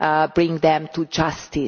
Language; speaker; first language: English; non-native, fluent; Hungarian